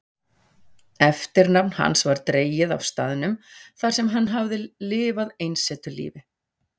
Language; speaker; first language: Icelandic; native; Icelandic